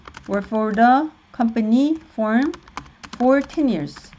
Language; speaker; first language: English; non-native, fluent; Korean